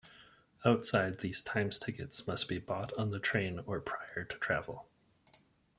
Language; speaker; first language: English; native; English